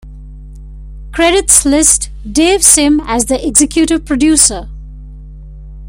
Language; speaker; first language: English; non-native, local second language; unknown